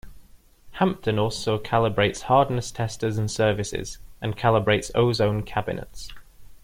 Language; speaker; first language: English; native; English